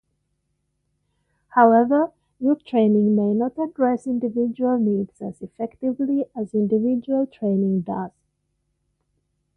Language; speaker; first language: English; non-native, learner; Finnish